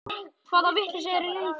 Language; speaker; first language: Icelandic; native; Icelandic